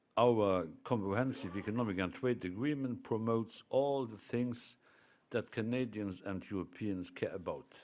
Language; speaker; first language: English; non-native, fluent; Luxembourgish